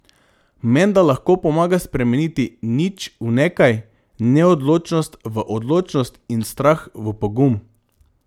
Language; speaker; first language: Slovenian; non-native, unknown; Macedonian